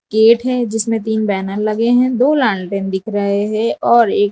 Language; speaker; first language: Hindi; non-native, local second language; Gujarati